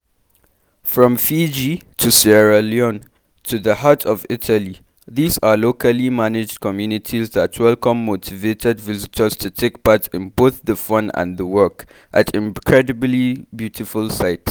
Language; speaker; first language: English; non-native, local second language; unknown